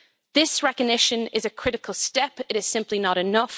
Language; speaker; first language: English; native; English